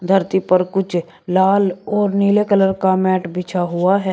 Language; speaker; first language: Hindi; native; Hindi